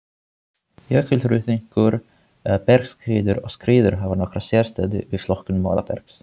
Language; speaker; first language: Icelandic; non-native, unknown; Finnish